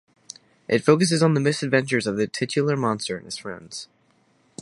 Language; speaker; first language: English; native; English